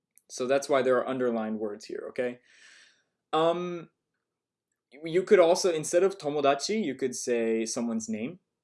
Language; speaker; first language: English; native; English